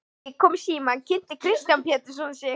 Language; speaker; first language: Icelandic; native; Icelandic